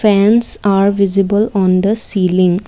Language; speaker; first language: English; non-native, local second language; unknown